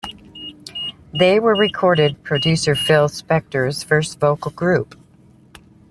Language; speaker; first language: English; native; English